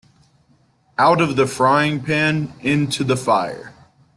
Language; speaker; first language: English; native; English